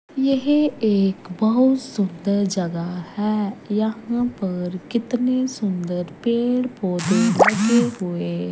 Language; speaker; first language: Hindi; non-native, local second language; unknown